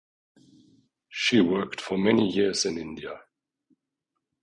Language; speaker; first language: English; non-native, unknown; German